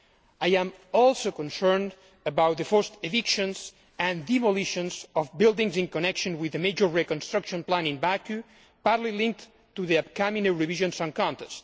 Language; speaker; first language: English; non-native, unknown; Spanish